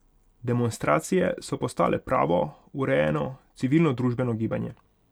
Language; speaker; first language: Slovenian; non-native, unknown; Hungarian